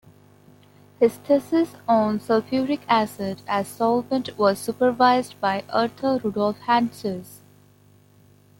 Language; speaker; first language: English; non-native, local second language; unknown